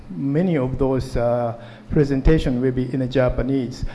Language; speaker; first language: English; non-native, fluent; Japanese